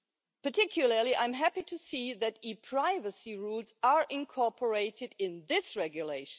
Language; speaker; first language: English; non-native, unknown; German